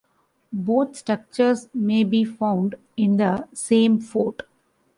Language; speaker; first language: English; non-native, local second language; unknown